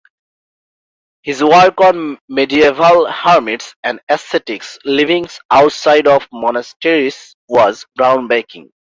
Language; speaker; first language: English; non-native, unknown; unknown